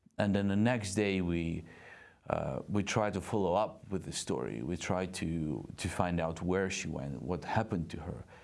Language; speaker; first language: English; non-native, fluent; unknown